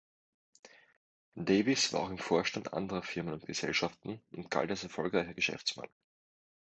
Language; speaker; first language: German; native; German